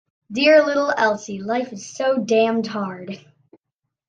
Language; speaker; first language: English; native; English